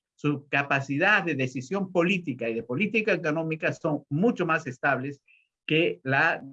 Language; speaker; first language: Spanish; native; Spanish